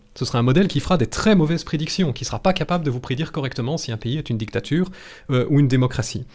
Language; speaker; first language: French; native; French